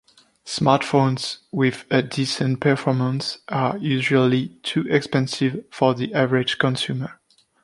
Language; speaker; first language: English; non-native, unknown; French